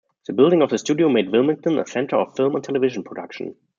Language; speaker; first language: English; non-native, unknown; German